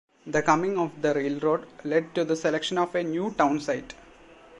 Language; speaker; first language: English; non-native, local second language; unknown